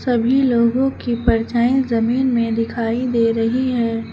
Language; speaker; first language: Hindi; native; Hindi